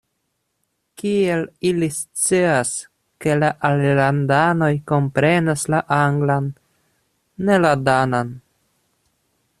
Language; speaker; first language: Esperanto; non-native, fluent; Russian